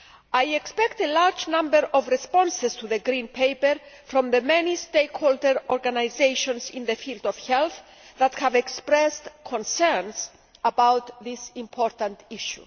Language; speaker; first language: English; non-native, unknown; Greek